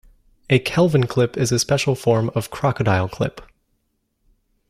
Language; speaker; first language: English; native; English